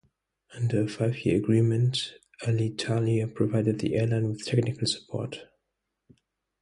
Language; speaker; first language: English; non-native, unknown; German